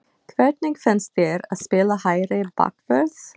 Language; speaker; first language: Icelandic; non-native, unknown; English